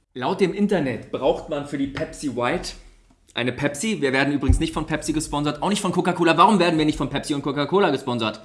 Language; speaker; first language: German; native; German